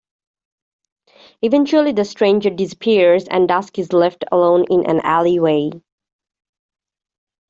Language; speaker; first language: English; native; English